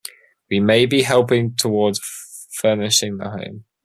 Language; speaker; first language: English; native; English